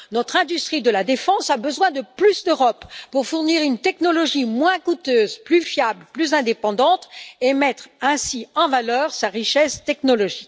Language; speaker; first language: French; native; French